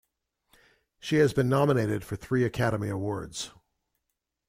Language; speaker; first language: English; native; English